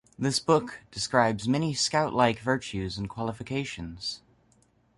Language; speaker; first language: English; native; English